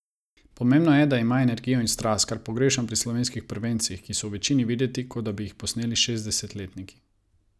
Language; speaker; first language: Slovenian; non-native, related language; Croatian